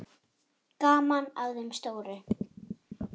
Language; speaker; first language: Icelandic; native; Icelandic